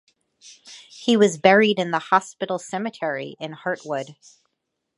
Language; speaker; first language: English; native; English